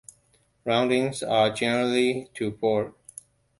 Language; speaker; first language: English; non-native, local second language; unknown